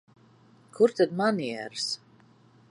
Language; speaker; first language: Latvian; early bilingual, heritage; Latvian